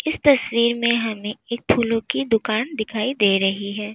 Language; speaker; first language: Hindi; native; Hindi